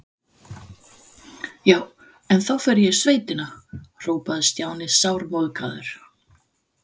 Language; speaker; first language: Icelandic; non-native, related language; Danish